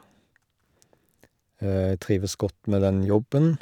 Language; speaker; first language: Norwegian; native; Norwegian